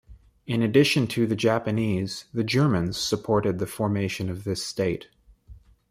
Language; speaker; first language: English; native; English